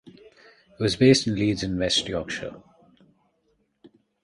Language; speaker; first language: English; non-native, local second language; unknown